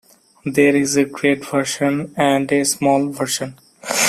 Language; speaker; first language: English; non-native, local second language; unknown